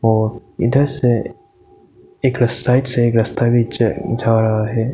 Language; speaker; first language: Hindi; non-native, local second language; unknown